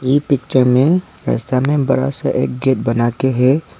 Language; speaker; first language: Hindi; non-native, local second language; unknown